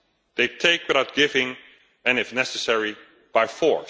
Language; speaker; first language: English; non-native, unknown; Dutch